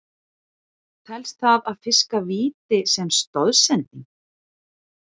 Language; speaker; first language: Icelandic; native; Icelandic